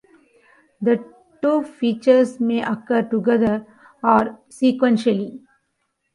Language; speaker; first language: English; non-native, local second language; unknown